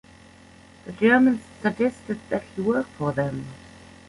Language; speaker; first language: English; non-native, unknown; German